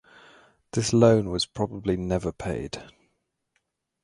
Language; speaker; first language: English; native; English